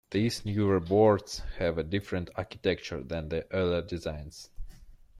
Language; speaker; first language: English; non-native, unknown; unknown